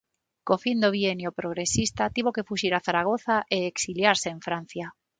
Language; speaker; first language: Galician; non-native, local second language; Spanish